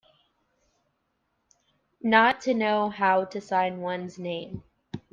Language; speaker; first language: English; native; English